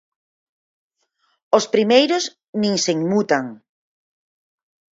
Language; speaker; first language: Galician; native; Galician